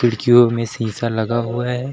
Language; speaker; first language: Hindi; native; Hindi